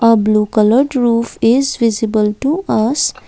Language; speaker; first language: English; non-native, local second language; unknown